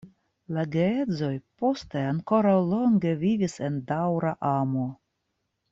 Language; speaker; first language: Esperanto; non-native, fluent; Russian